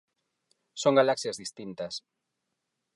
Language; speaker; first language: Galician; non-native, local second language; Spanish